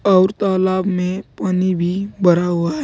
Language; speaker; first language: Hindi; native; Hindi